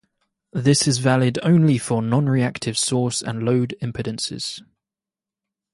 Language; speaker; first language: English; native; English